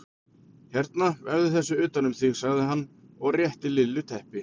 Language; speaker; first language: Icelandic; native; Icelandic